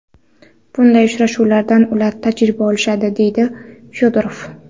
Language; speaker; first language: Uzbek; non-native, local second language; Kara-Kalpak